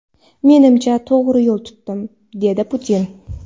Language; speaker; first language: Uzbek; non-native, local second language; Kara-Kalpak